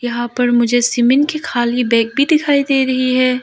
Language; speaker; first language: Hindi; non-native, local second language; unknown